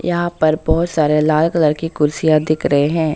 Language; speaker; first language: Hindi; non-native, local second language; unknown